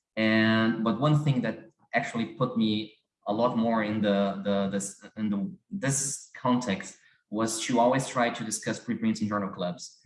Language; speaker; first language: English; non-native, fluent; Portuguese